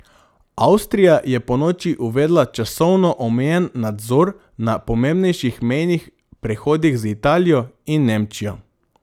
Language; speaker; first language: Slovenian; non-native, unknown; Macedonian